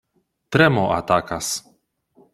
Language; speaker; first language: Esperanto; non-native, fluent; Polish